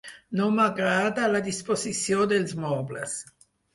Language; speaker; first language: Catalan; non-native, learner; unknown